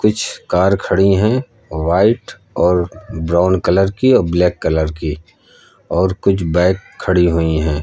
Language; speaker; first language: Hindi; native; Hindi